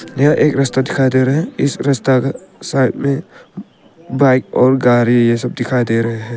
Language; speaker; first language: Hindi; early bilingual, other home language; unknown